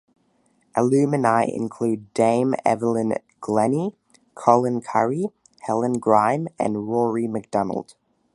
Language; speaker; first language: English; native; English